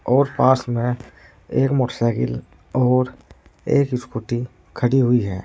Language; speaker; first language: Hindi; native; Hindi